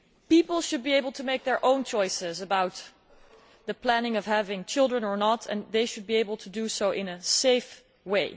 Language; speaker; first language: English; non-native, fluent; Dutch